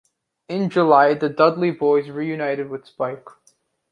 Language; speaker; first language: English; native; English